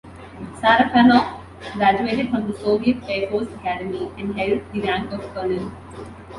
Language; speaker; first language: English; non-native, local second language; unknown